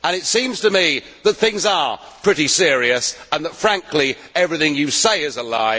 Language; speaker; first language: English; native; English